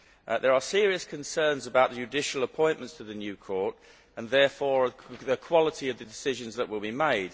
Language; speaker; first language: English; native; English